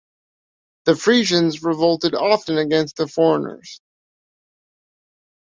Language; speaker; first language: English; native; English